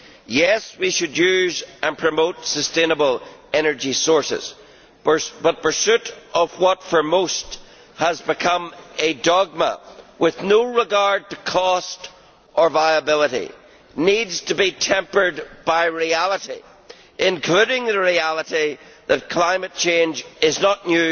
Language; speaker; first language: English; native; English